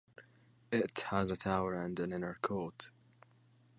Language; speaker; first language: English; native; English